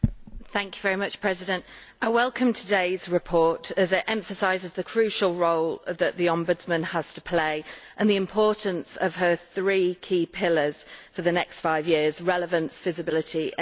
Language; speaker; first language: English; native; English